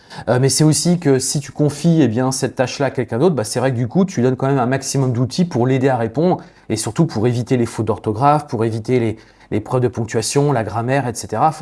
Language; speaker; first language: French; native; French